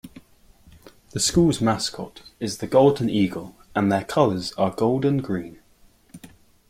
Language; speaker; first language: English; native; English